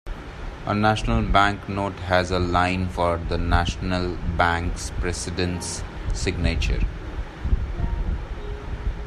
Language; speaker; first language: English; non-native, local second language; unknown